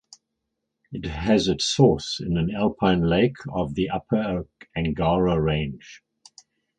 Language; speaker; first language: English; native; English